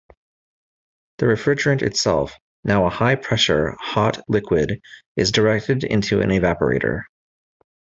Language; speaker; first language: English; native; English